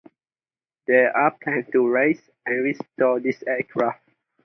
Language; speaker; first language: English; non-native, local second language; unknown